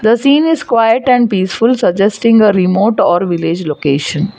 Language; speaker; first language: English; non-native, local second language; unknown